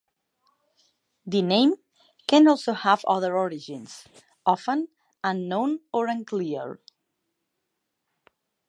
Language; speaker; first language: English; non-native, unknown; Catalan